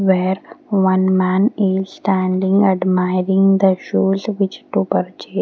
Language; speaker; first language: English; non-native, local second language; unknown